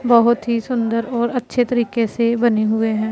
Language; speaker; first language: Hindi; non-native, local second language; Punjabi